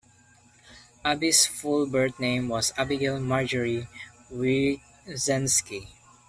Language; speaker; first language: English; non-native, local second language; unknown